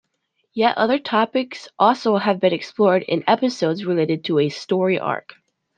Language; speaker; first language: English; native; English